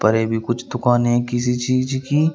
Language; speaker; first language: Hindi; native; Hindi